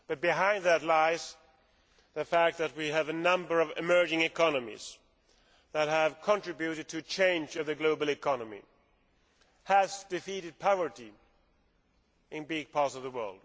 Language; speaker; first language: English; non-native, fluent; Swedish